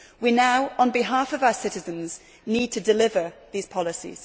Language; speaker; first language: English; native; English